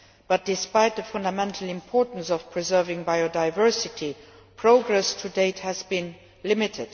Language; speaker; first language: English; non-native, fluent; Luxembourgish